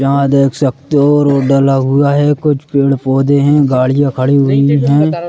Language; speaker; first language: Hindi; native; Hindi